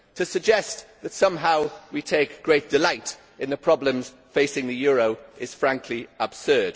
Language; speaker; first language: English; native; English